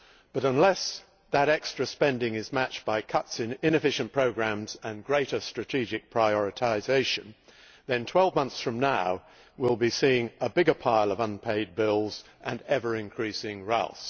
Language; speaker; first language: English; native; English